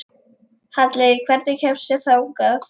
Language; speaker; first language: Icelandic; non-native, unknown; Lithuanian